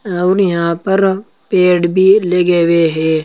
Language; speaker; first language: Hindi; native; Hindi